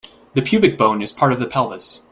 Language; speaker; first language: English; native; English